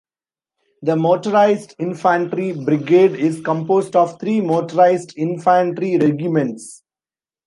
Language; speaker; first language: English; non-native, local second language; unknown